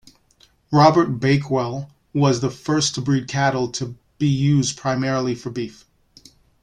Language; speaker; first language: English; native; English